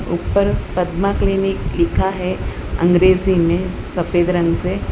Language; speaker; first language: Hindi; non-native, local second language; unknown